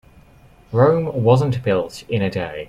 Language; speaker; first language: English; native; English